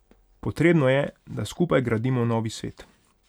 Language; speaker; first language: Slovenian; non-native, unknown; Hungarian